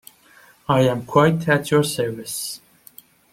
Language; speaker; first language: English; non-native, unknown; Persian